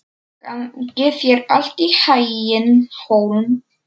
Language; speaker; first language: Icelandic; non-native, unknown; Polish